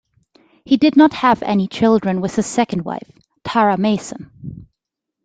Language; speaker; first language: English; non-native, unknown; German